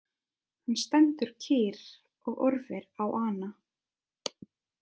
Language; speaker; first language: Icelandic; non-native, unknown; Italian